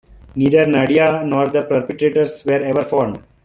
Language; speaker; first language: English; non-native, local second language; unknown